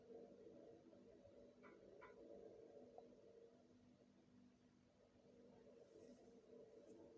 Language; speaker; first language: Hausa; native; Hausa